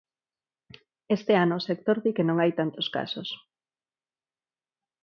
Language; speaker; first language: Galician; non-native, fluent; Spanish